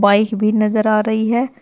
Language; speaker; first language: Hindi; native; Hindi